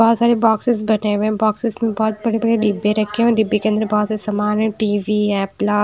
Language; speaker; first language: Hindi; non-native, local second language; Punjabi